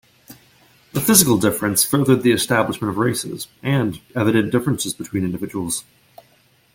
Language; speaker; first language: English; native; English